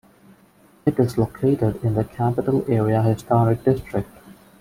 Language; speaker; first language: English; non-native, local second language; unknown